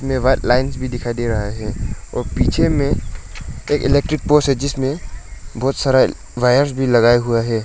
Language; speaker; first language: Hindi; non-native, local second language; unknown